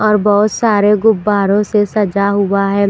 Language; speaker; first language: Hindi; non-native, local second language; Punjabi